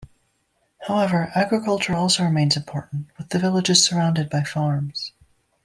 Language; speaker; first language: English; native; English